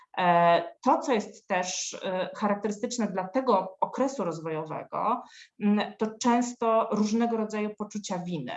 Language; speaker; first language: Polish; native; Polish